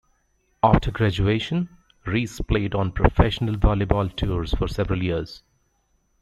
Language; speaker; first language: English; native; English